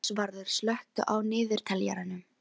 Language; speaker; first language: Icelandic; non-native, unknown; Filipino